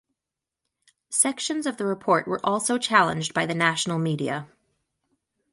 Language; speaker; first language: English; native; English